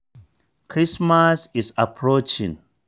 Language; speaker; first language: English; non-native, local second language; Hausa